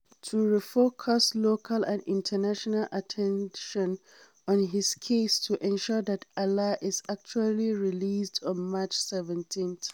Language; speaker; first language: English; non-native, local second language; Hausa